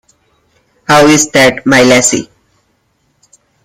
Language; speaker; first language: English; non-native, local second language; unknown